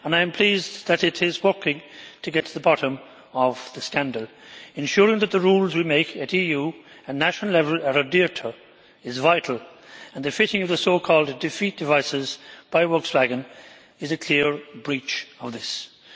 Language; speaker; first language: English; native; English